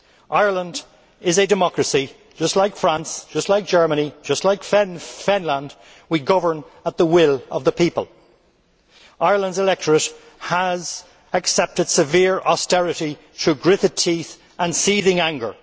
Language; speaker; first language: English; native; English